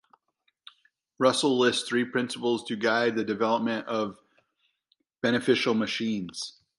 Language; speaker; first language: English; native; English